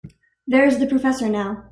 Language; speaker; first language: English; native; English